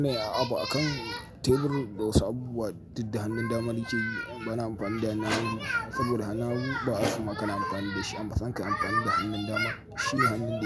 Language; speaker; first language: Hausa; native; Hausa